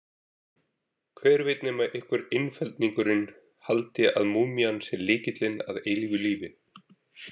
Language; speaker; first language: Icelandic; native; Icelandic